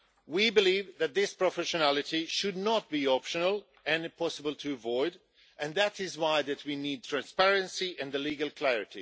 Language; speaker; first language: English; non-native, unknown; Swedish